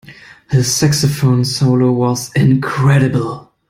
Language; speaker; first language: English; non-native, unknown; German